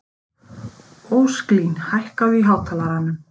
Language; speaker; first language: Icelandic; native; Icelandic